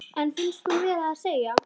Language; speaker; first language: Icelandic; native; Icelandic